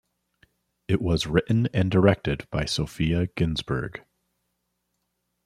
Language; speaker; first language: English; native; English